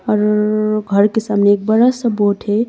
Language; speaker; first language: Hindi; non-native, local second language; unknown